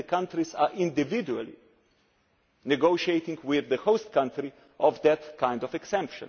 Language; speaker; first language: English; non-native, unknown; Slovenian